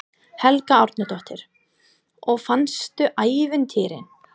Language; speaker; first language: Icelandic; non-native, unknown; English